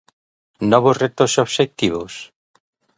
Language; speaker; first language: Galician; native; Galician